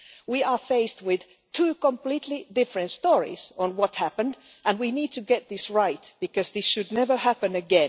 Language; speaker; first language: English; non-native, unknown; Finnish